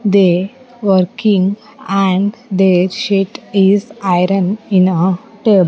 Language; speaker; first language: English; non-native, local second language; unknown